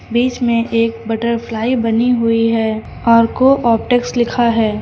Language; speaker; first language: Hindi; native; Hindi